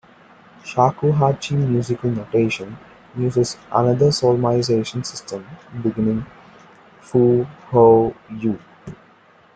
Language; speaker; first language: English; non-native, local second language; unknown